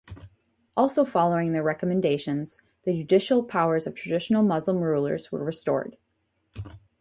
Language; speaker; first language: English; native; English